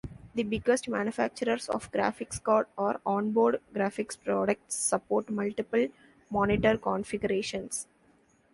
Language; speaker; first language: English; non-native, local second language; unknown